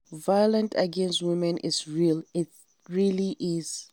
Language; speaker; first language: English; non-native, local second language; Hausa